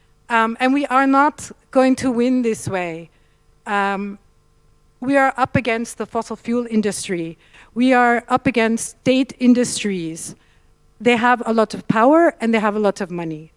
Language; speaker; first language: English; non-native, local second language; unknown